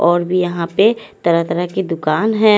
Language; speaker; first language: Hindi; native; Hindi